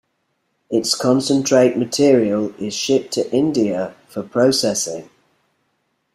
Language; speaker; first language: English; native; English